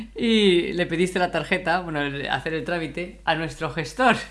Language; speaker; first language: Spanish; native; Spanish